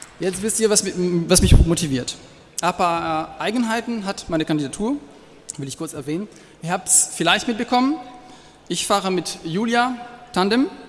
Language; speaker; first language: German; non-native, fluent; French